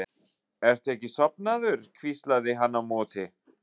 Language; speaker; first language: Icelandic; non-native, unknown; German